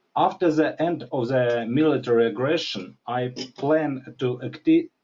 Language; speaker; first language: English; non-native, learner; Ukrainian